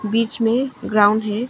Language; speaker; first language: Hindi; non-native, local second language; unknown